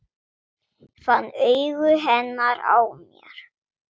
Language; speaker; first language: Icelandic; non-native, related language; Swedish